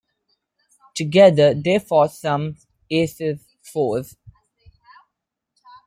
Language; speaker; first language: English; non-native, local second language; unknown